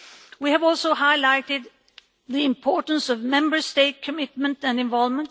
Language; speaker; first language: English; non-native, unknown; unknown